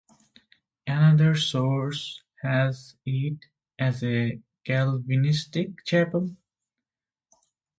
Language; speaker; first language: English; non-native, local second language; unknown